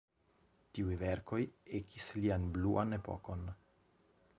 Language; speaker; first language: Esperanto; non-native, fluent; Italian